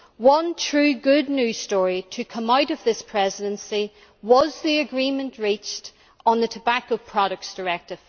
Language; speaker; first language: English; native; English